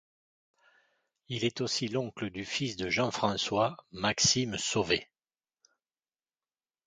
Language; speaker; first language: French; native; French